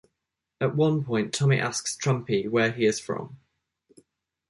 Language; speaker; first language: English; native; English